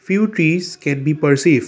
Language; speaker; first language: English; non-native, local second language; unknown